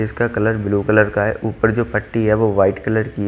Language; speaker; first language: Hindi; native; Hindi